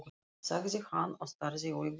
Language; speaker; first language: Icelandic; non-native, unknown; Russian